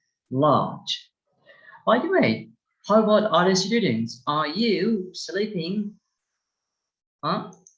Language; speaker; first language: English; non-native, fluent; Turkish